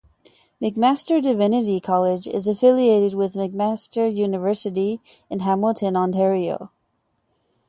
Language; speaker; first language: English; native; English